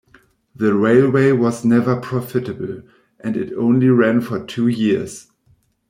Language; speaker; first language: English; non-native, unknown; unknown